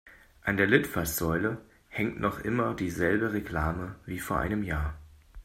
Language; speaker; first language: German; native; German